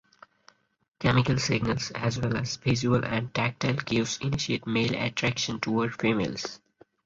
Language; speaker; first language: English; non-native, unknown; Bangla